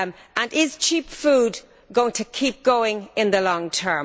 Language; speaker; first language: English; native; English